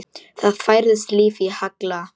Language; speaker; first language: Icelandic; non-native, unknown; Polish